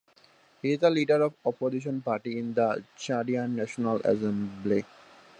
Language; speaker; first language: English; non-native, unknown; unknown